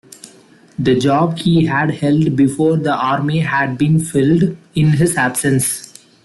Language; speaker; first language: English; non-native, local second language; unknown